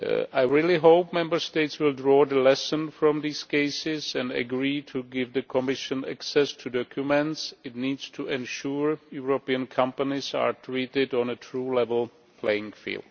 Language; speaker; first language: English; non-native, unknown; Czech